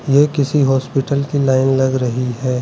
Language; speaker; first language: Hindi; non-native, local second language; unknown